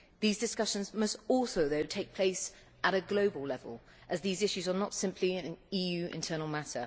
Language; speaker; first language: English; native; English